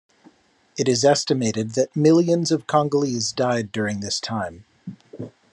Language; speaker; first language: English; native; English